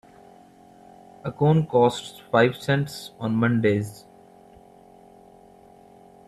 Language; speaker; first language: English; non-native, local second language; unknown